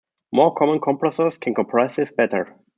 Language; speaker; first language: English; non-native, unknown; German